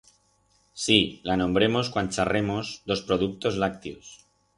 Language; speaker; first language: Aragonese; non-native, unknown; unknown